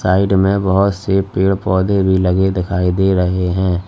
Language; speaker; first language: Hindi; native; Hindi